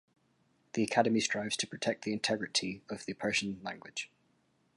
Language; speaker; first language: English; native; English